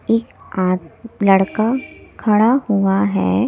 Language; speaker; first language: Hindi; native; Hindi